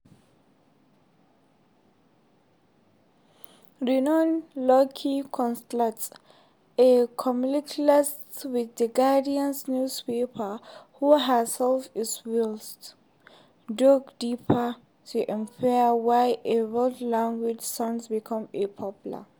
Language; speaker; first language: English; non-native, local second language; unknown